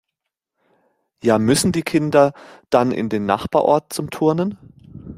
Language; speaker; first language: German; native; German